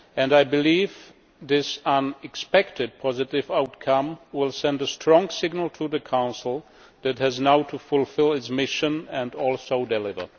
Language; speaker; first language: English; non-native, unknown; Czech